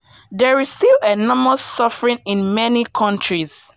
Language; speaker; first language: English; non-native, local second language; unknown